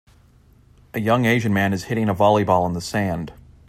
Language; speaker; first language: English; native; English